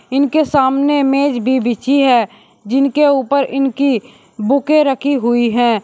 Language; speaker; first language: Hindi; native; Hindi